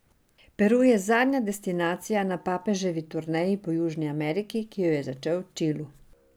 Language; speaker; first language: Slovenian; non-native, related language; Serbian